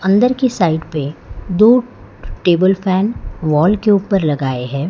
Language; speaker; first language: Hindi; non-native, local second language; Gujarati